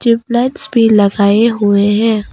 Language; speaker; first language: Hindi; non-native, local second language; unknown